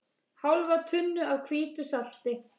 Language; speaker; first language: Icelandic; native; Icelandic